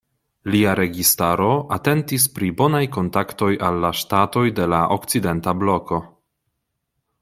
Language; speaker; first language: Esperanto; non-native, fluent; Polish